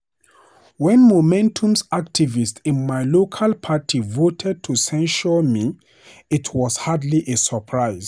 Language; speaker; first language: English; non-native, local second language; Hausa